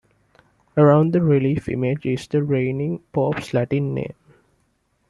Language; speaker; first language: English; non-native, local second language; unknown